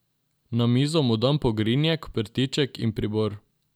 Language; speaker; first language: Slovenian; non-native, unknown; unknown